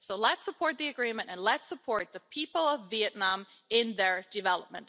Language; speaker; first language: English; non-native, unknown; German